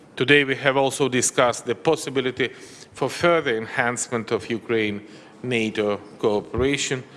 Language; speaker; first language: English; non-native, fluent; Ukrainian